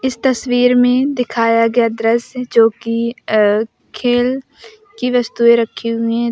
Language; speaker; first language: Hindi; native; Hindi